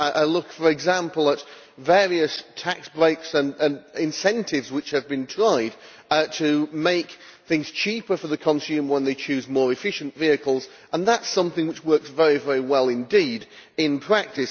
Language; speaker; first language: English; native; English